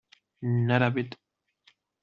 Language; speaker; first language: English; non-native, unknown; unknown